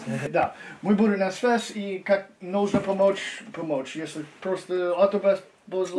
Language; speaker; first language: Russian; non-native, learner; English